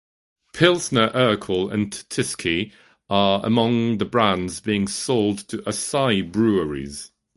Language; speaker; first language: English; non-native, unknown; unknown